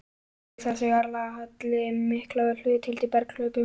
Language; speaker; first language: Icelandic; native; Icelandic